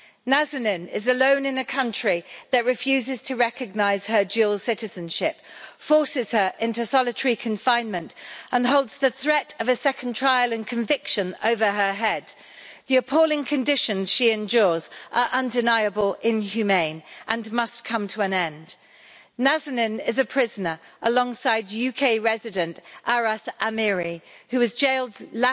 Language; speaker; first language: English; native; English